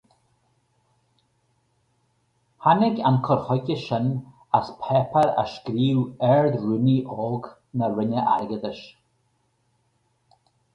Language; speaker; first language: Irish; native; Irish